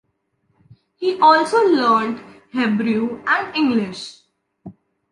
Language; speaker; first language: English; non-native, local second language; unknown